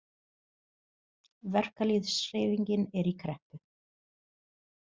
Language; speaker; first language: Icelandic; non-native, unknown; Portuguese